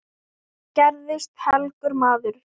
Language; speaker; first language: Icelandic; non-native, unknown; Thai